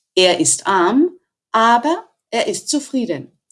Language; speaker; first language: German; non-native, fluent; Spanish